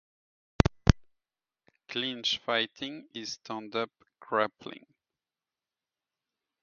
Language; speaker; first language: English; native; English